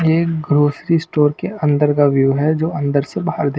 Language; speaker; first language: Hindi; non-native, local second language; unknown